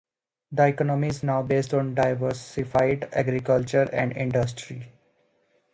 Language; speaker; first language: English; native; English